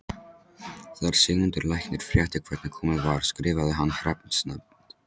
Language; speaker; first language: Icelandic; non-native, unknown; Polish